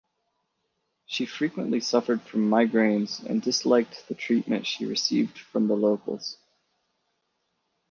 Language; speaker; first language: English; native; English